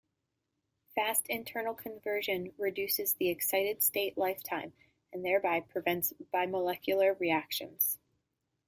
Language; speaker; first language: English; native; English